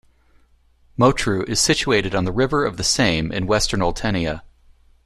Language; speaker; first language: English; native; English